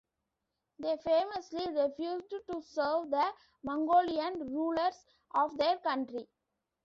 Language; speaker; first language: English; non-native, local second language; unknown